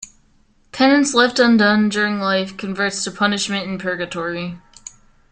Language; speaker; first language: English; native; English